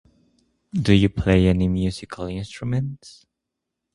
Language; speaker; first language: English; non-native, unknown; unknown